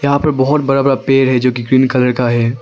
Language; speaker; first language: Hindi; early bilingual, other home language; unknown